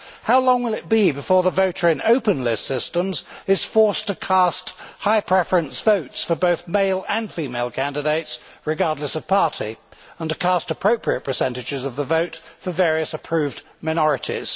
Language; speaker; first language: English; native; English